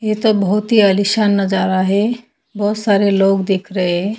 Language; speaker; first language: Hindi; native; Hindi